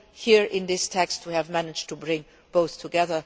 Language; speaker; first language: English; non-native, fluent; Luxembourgish